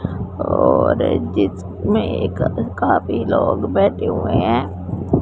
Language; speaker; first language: Hindi; non-native, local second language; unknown